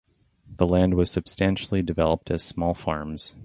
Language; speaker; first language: English; native; English